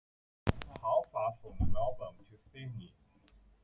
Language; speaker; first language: English; non-native, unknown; Chinese